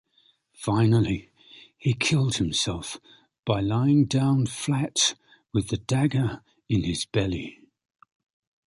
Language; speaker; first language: English; native; English